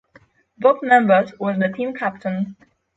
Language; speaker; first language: English; non-native, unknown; Polish